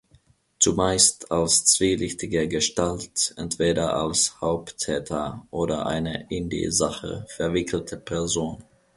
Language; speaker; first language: German; non-native, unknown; Finnish